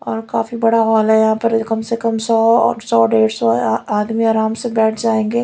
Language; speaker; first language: Hindi; native; Hindi